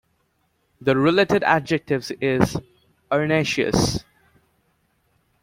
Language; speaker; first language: English; native; English